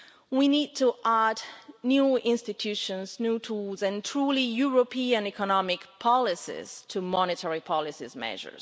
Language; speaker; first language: English; non-native, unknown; Italian